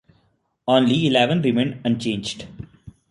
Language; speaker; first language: English; non-native, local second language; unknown